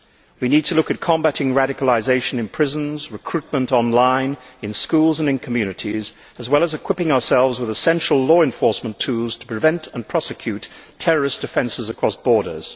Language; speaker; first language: English; native; English